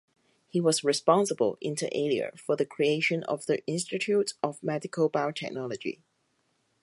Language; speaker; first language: English; non-native, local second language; Cantonese